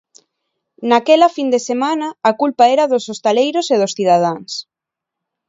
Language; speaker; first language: Galician; non-native, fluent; Spanish